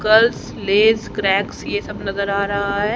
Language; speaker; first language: Hindi; native; Hindi